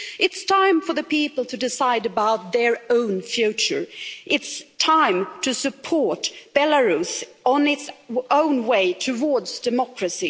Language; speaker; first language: English; non-native, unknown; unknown